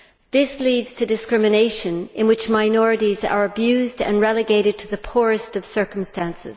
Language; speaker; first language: English; native; English